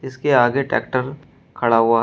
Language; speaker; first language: Hindi; native; Hindi